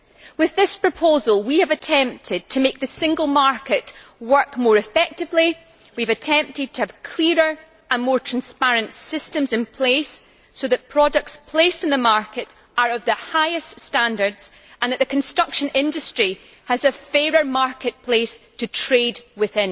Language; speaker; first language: English; native; English